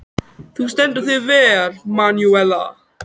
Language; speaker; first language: Icelandic; native; Icelandic